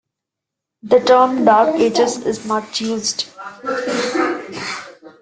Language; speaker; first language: English; non-native, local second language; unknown